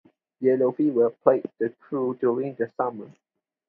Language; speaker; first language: English; non-native, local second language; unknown